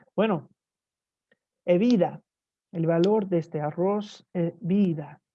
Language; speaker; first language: Spanish; non-native, fluent; Portuguese